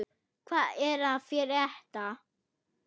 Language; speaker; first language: Icelandic; non-native, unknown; German